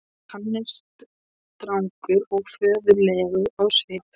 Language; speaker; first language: Icelandic; non-native, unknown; Polish